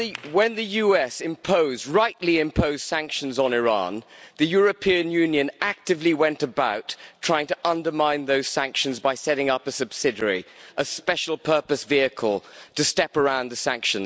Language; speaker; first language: English; native; English